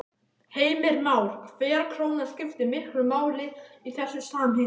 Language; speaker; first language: Icelandic; native; Icelandic